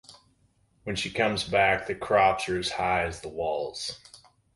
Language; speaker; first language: English; native; English